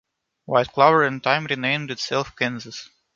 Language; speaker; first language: English; non-native, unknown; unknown